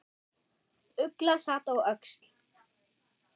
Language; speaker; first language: Icelandic; non-native, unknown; German